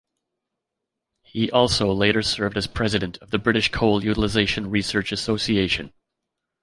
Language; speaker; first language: English; native; English